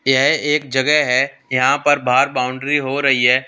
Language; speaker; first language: Hindi; native; Hindi